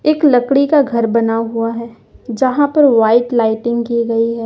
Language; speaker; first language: Hindi; native; Hindi